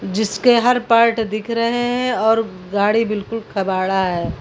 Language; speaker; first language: Hindi; native; Hindi